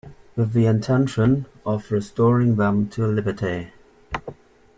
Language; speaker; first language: English; native; English